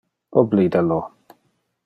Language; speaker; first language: Interlingua; non-native, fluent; Dutch